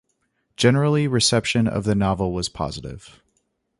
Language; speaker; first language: English; native; English